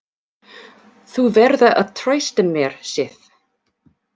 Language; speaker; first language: Icelandic; non-native, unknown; English